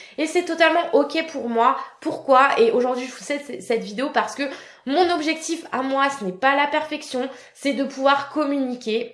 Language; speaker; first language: French; native; French